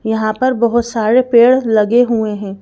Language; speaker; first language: Hindi; native; Hindi